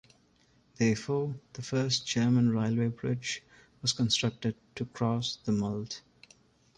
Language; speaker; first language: English; non-native, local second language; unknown